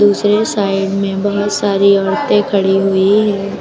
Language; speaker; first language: Hindi; native; Hindi